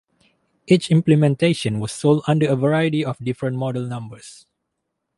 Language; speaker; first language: English; non-native, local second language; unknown